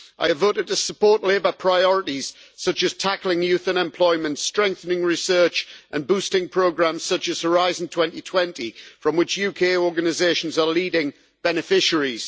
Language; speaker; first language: English; native; English